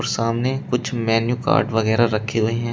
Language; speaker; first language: Hindi; native; Hindi